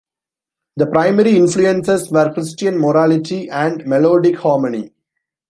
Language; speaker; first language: English; non-native, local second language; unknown